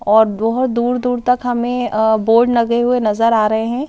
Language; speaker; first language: Hindi; native; Hindi